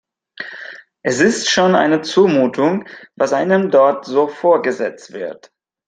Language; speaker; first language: German; non-native, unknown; Catalan